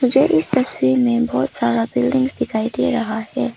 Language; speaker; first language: Hindi; early bilingual, other home language; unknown